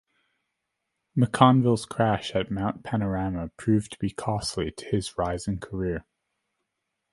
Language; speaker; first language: English; native; English